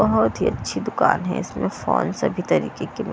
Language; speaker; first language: Hindi; non-native, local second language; Punjabi